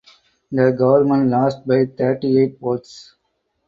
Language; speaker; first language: English; non-native, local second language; Tamil